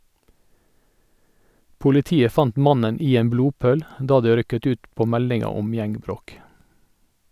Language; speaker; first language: Norwegian; native; Norwegian